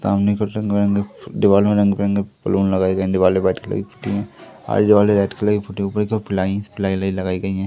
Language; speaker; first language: Hindi; native; Hindi